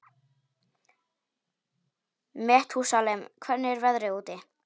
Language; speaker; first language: Icelandic; non-native, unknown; Polish